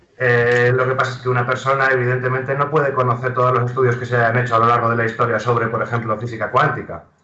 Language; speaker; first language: Spanish; native; Spanish